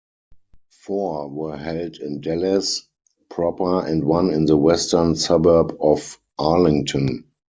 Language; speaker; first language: English; non-native, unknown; German